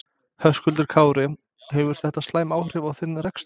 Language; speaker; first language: Icelandic; non-native, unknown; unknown